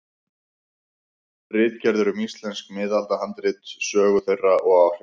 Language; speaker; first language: Icelandic; native; Icelandic